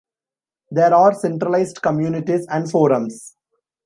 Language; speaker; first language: English; non-native, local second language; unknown